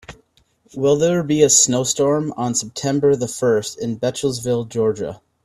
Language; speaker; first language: English; native; English